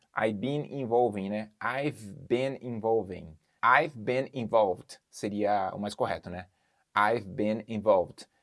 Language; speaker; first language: English; non-native, fluent; Portuguese